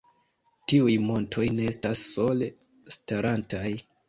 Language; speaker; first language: Esperanto; non-native, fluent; Kinyarwanda